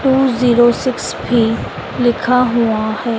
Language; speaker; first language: Hindi; native; Hindi